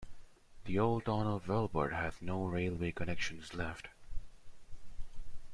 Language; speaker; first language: English; non-native, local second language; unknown